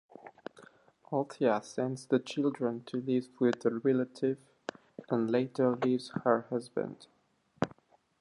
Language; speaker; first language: English; non-native, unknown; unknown